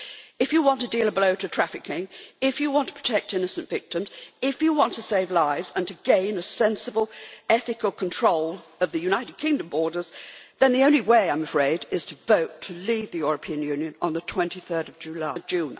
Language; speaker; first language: English; native; English